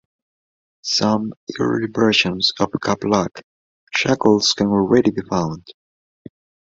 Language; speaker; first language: English; non-native, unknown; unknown